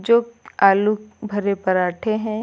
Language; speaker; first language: Hindi; native; Hindi